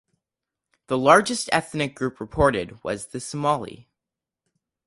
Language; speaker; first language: English; native; English